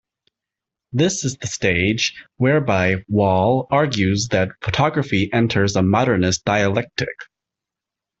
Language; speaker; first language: English; native; English